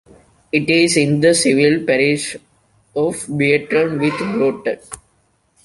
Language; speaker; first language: English; non-native, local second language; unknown